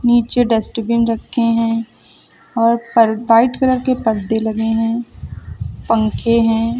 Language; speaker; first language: Hindi; native; Hindi